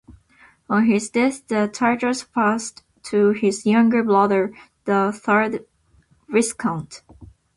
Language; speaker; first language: English; non-native, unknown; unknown